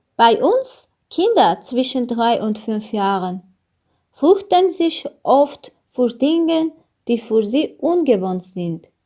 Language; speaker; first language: German; non-native, learner; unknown